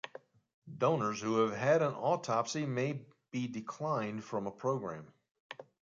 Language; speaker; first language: English; native; English